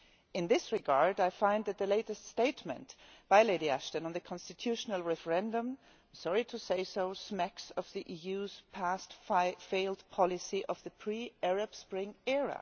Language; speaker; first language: English; non-native, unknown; German